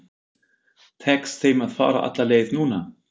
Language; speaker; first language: Icelandic; non-native, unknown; German